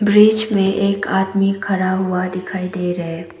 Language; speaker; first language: Hindi; non-native, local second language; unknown